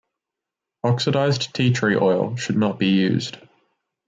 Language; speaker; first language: English; native; English